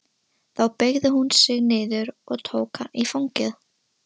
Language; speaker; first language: Icelandic; non-native, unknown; Russian